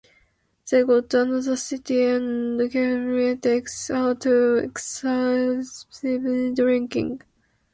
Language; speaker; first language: English; non-native, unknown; Japanese